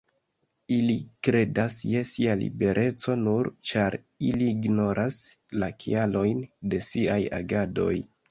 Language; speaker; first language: Esperanto; non-native, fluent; Kinyarwanda